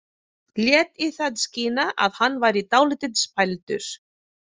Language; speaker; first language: Icelandic; non-native, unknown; Filipino